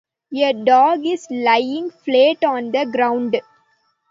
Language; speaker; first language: English; non-native, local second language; Tamil